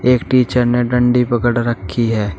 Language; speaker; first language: Hindi; native; Hindi